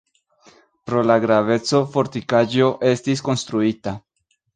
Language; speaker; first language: Esperanto; non-native, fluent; Spanish